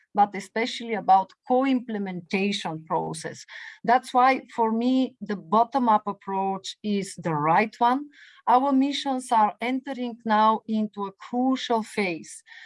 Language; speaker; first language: English; non-native, fluent; Bulgarian